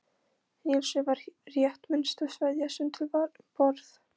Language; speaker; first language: Icelandic; non-native, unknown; Polish